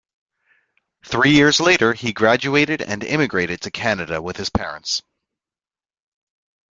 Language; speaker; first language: English; native; English